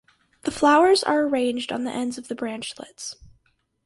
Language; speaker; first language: English; native; English